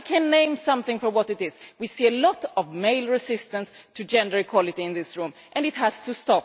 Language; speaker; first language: English; non-native, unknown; Swedish